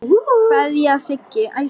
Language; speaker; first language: Icelandic; non-native, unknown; Polish